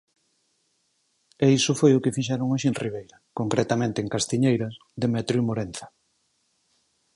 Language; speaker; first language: Galician; native; Galician